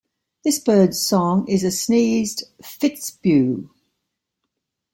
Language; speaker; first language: English; native; English